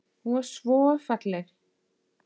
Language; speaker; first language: Icelandic; non-native, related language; Danish